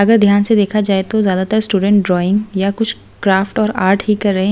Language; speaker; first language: Hindi; native; Hindi